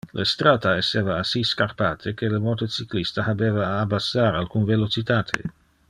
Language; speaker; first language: Interlingua; non-native, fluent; Dutch